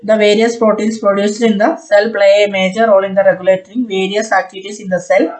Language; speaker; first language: English; non-native, local second language; Malayalam